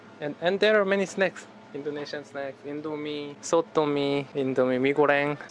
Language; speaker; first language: English; non-native, learner; Korean